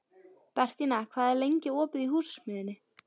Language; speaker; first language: Icelandic; native; Icelandic